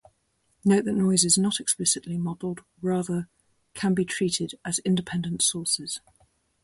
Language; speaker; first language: English; native; English